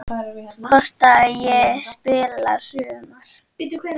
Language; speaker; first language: Icelandic; native; Icelandic